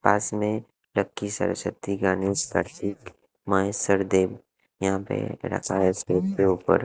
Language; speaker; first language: Hindi; non-native, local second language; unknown